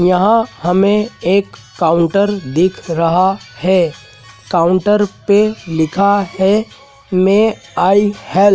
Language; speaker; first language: Hindi; native; Hindi